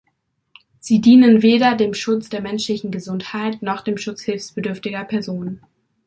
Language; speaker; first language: German; native; German